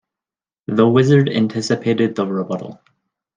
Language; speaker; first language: English; native; English